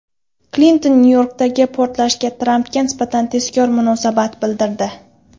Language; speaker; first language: Uzbek; non-native, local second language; Kara-Kalpak